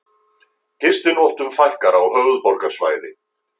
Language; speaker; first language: Icelandic; native; Icelandic